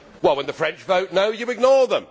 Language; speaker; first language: English; native; English